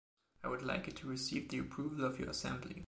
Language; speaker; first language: English; non-native, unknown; German